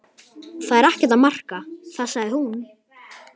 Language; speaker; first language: Icelandic; native; Icelandic